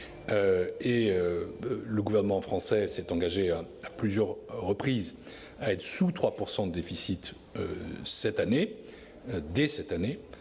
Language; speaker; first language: French; native; French